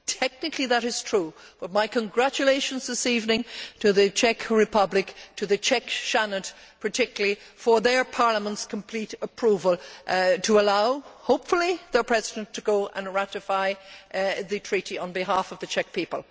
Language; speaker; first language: English; native; English